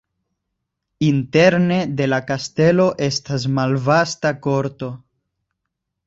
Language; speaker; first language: Esperanto; non-native, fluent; Spanish